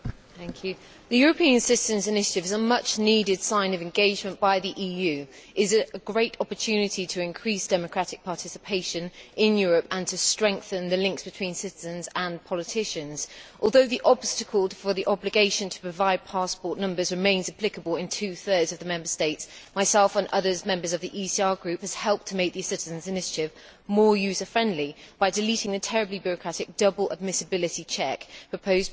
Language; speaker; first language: English; native; English